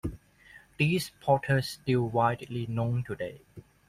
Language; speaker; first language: English; non-native, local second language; Cantonese